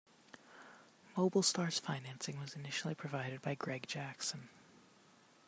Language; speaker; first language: English; non-native, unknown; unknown